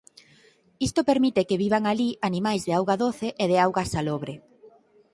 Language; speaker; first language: Galician; native; Galician